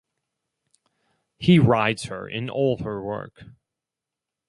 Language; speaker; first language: English; non-native, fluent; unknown